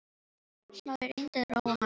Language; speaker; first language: Icelandic; non-native, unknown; Filipino